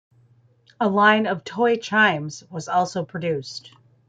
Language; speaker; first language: English; native; English